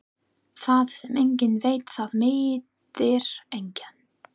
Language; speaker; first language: Icelandic; non-native, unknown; English